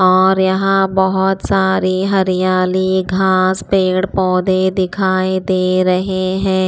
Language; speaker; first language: Hindi; non-native, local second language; Punjabi